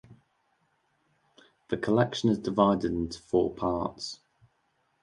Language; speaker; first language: English; native; English